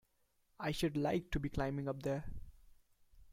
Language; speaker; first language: English; non-native, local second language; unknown